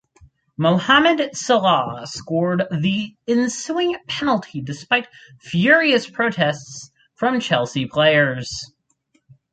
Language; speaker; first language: English; native; English